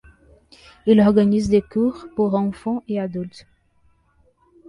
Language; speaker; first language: French; non-native, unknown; Portuguese